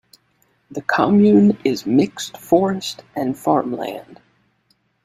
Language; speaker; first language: English; native; English